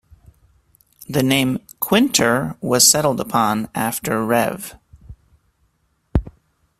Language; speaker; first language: English; native; English